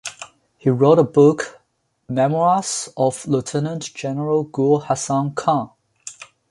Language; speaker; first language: English; non-native, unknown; Chinese